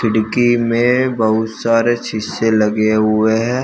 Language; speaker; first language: Hindi; native; Hindi